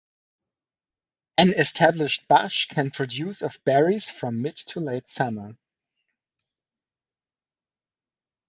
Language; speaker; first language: English; non-native, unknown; German